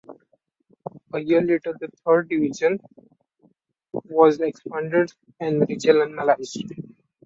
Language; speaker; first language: English; non-native, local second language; Marathi